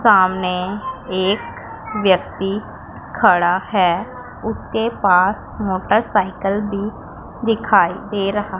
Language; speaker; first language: Hindi; non-native, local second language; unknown